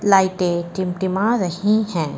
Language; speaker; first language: Hindi; native; Hindi